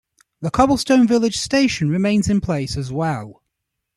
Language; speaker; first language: English; native; English